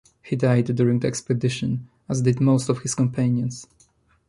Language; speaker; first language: English; non-native, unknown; Polish